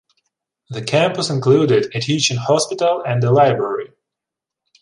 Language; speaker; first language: English; non-native, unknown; Ukrainian